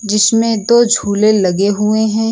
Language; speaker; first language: Hindi; native; Hindi